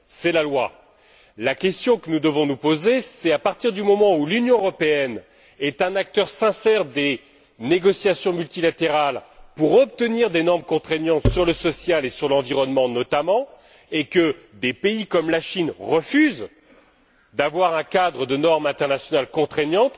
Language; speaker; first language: French; native; French